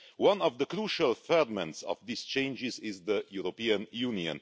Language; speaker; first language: English; non-native, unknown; Romanian